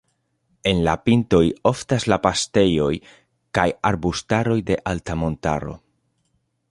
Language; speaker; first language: Esperanto; non-native, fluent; Spanish